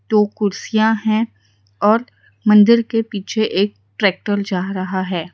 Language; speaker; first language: Hindi; non-native, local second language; Gujarati